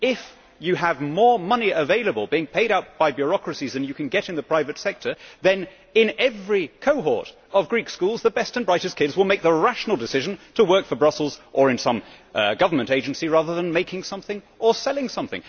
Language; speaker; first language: English; native; English